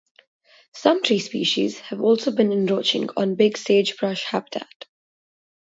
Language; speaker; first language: English; non-native, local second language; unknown